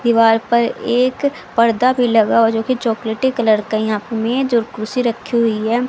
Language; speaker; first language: Hindi; native; Hindi